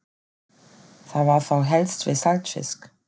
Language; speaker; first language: Icelandic; non-native, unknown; German